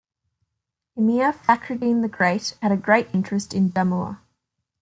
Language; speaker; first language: English; native; English